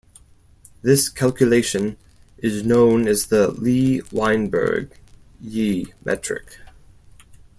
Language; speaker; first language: English; non-native, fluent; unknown